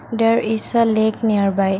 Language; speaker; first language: English; non-native, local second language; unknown